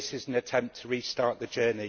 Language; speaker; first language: English; native; English